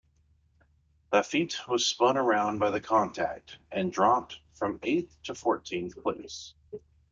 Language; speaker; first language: English; native; English